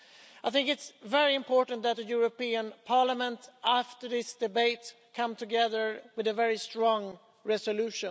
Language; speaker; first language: English; non-native, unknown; Swedish